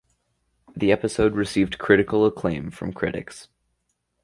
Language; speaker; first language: English; native; English